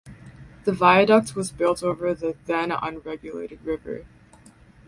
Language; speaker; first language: English; native; English